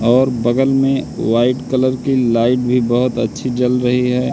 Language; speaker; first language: Hindi; native; Hindi